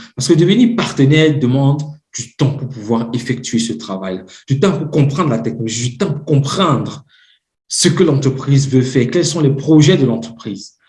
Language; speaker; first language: French; non-native, local second language; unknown